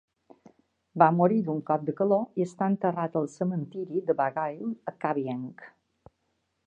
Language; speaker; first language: Catalan; native; Catalan